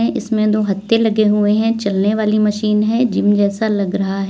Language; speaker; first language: Hindi; native; Hindi